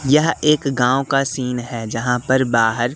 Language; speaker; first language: Hindi; native; Hindi